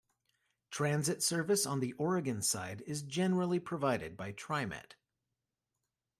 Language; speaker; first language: English; native; English